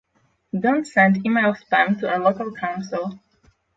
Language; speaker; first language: English; non-native, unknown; Polish